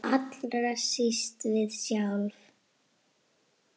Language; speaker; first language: Icelandic; native; Icelandic